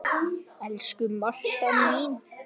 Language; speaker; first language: Icelandic; native; Icelandic